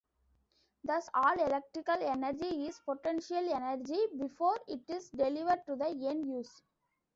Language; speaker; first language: English; non-native, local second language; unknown